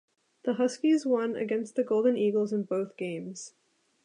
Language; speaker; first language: English; native; English